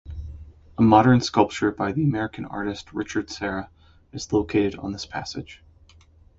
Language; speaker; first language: English; native; English